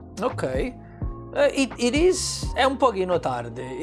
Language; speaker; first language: Italian; native; Italian